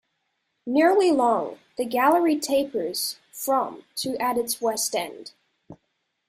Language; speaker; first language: English; native; English